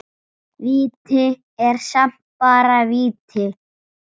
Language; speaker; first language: Icelandic; native; Icelandic